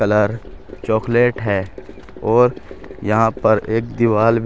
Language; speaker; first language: Hindi; native; Hindi